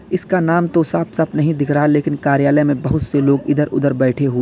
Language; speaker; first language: Hindi; native; Hindi